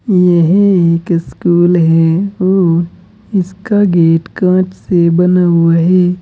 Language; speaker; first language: Hindi; native; Hindi